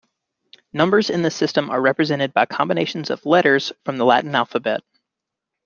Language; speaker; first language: English; native; English